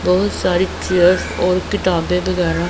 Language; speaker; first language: Hindi; non-native, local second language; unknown